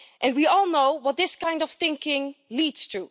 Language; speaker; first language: English; non-native, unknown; Dutch